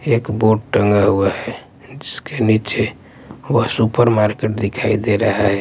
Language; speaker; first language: Hindi; non-native, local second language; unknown